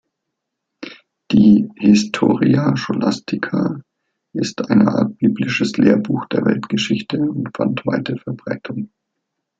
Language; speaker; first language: German; native; German